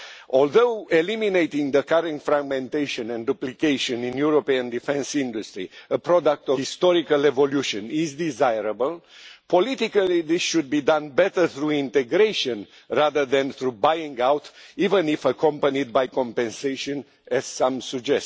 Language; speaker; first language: English; non-native, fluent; Romanian